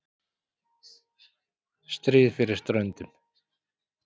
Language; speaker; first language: Icelandic; native; Icelandic